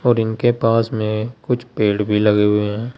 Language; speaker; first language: Hindi; native; Hindi